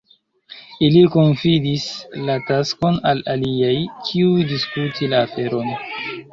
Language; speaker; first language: Esperanto; non-native, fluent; Chinese